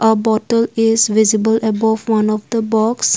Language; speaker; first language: English; non-native, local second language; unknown